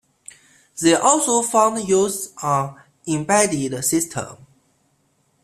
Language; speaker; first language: English; non-native, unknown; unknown